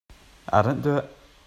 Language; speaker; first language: English; native; English